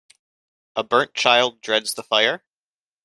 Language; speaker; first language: English; native; English